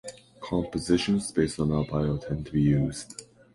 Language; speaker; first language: English; native; English